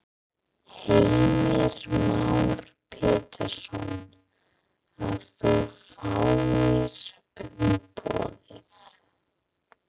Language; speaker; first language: Icelandic; non-native, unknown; English